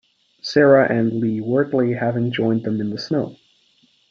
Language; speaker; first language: English; native; English